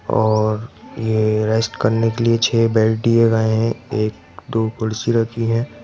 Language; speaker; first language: Hindi; native; Hindi